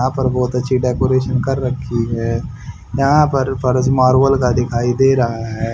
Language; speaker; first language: Hindi; native; Hindi